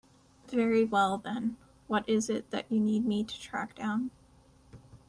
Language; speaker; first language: English; native; English